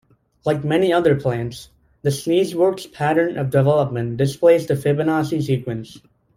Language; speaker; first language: English; native; English